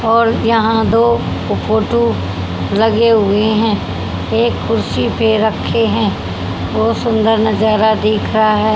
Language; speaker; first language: Hindi; native; Hindi